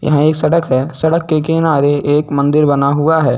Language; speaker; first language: Hindi; native; Hindi